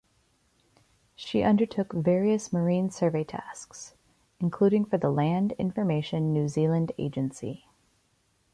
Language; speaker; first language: English; native; English